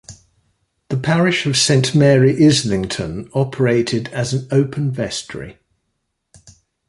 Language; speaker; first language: English; native; English